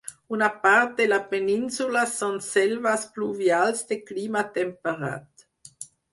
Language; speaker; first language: Catalan; non-native, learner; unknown